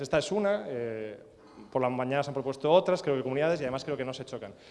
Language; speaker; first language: Spanish; native; Spanish